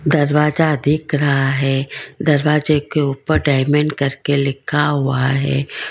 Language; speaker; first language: Hindi; non-native, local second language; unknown